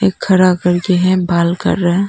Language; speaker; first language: Hindi; non-native, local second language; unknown